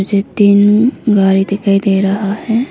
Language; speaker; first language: Hindi; non-native, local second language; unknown